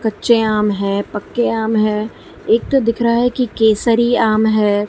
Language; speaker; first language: Hindi; non-native, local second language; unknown